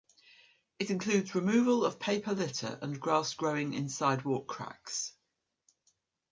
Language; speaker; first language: English; native; English